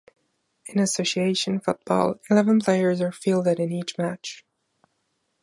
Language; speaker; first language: English; non-native, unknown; German